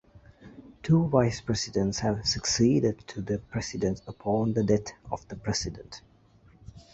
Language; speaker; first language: English; native; English